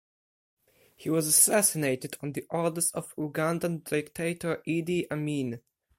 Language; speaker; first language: English; non-native, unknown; Polish